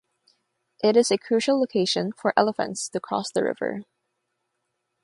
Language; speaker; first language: English; non-native, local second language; Filipino